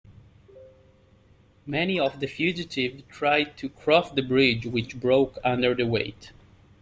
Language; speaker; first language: English; native; English